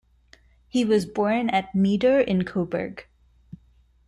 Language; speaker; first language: English; non-native, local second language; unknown